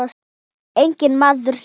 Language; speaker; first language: Icelandic; non-native, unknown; Thai